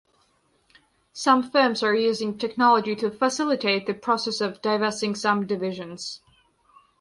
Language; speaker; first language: English; non-native, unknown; Georgian